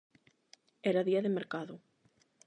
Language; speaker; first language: Galician; non-native, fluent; Spanish